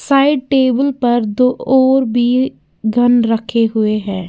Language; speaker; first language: Hindi; native; Hindi